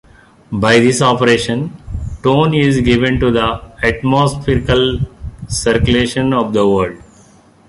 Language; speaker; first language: English; non-native, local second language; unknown